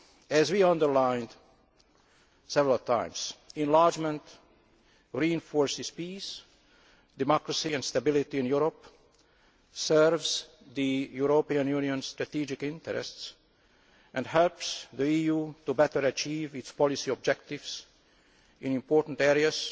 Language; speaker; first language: English; non-native, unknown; Hungarian